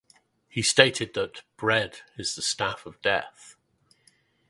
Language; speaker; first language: English; native; English